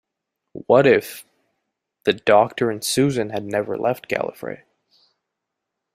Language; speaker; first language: English; native; English